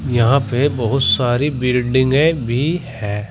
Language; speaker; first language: Hindi; native; Hindi